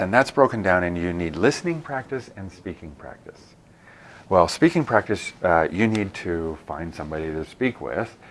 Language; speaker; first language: English; native; English